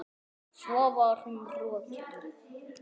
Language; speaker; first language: Icelandic; native; Icelandic